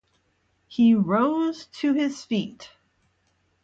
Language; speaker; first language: English; native; English